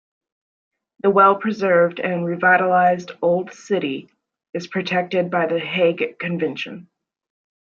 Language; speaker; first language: English; native; English